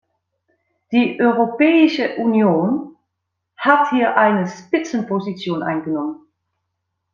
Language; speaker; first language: German; non-native, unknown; Dutch